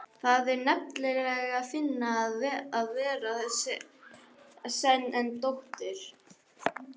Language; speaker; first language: Icelandic; native; Icelandic